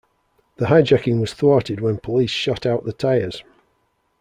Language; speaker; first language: English; native; English